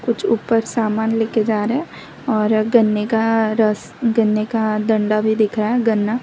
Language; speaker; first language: Hindi; non-native, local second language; Gujarati